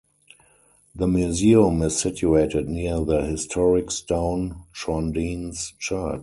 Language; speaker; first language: English; non-native, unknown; German